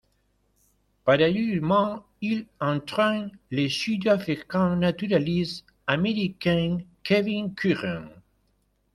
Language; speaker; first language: French; non-native, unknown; Spanish